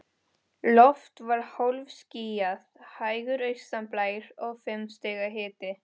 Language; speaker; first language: Icelandic; non-native, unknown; Spanish